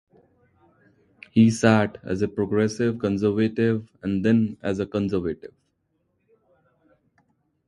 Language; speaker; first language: English; non-native, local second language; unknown